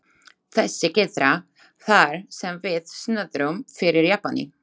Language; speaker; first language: Icelandic; non-native, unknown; Slovak